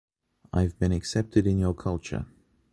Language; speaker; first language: English; native; English